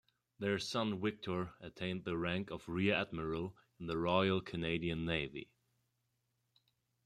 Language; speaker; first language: English; non-native, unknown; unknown